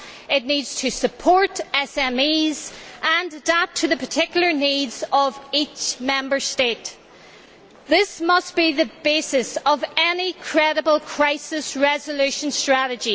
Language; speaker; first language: English; native; English